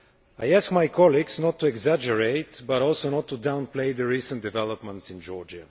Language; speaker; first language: English; non-native, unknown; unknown